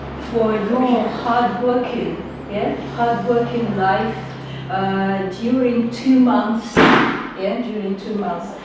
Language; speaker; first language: English; non-native, fluent; Russian